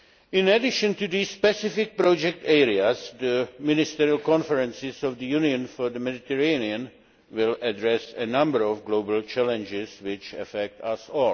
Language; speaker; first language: English; non-native, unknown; Czech